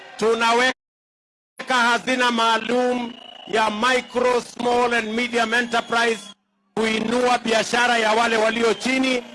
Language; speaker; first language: Swahili; non-native, local second language; Kikuyu